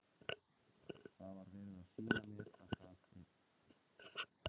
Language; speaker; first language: Icelandic; native; Icelandic